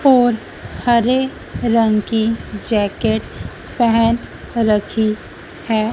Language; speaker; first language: Hindi; native; Hindi